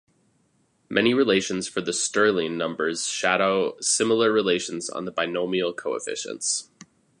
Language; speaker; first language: English; native; English